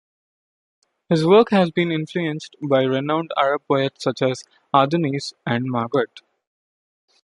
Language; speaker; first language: English; non-native, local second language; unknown